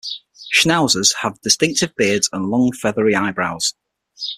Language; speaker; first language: English; native; English